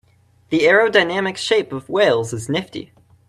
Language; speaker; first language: English; native; English